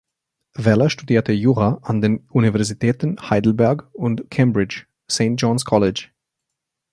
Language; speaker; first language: German; non-native, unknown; Slovenian